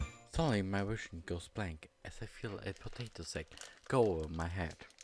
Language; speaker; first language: English; non-native, fluent; German